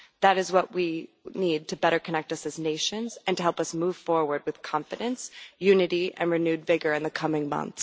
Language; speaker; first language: English; non-native, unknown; Dutch